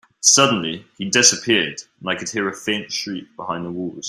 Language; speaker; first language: English; native; English